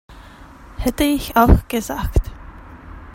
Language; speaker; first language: German; non-native, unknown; English